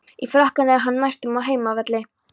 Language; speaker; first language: Icelandic; non-native, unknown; Polish